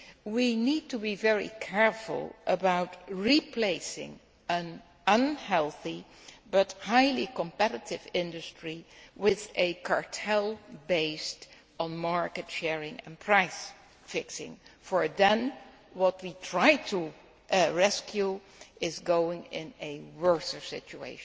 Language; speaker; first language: English; non-native, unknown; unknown